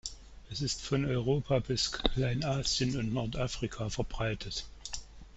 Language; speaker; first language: German; native; German